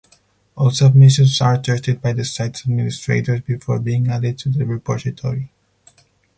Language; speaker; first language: English; non-native, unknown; Spanish